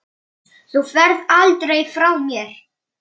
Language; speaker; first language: Icelandic; non-native, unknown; Polish